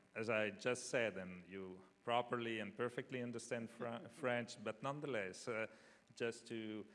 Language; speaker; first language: English; non-native, fluent; French